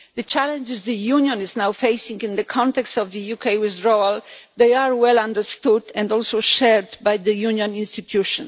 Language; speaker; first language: English; non-native, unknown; Polish